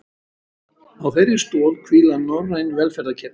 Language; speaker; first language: Icelandic; native; Icelandic